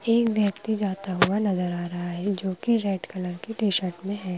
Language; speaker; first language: Hindi; native; Hindi